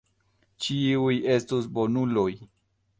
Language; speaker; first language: Esperanto; non-native, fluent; Spanish